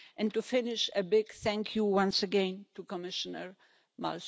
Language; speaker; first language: English; non-native, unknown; Polish